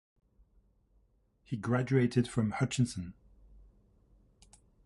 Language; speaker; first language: English; native; English